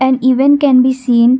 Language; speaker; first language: English; non-native, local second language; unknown